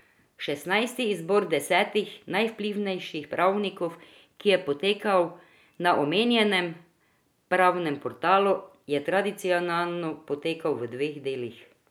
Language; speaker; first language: Slovenian; non-native, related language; Croatian